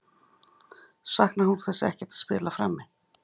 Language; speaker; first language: Icelandic; native; Icelandic